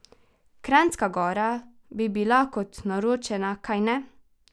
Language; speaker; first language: Slovenian; native; Slovenian